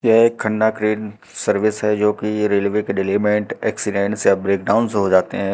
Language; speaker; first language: Hindi; native; Hindi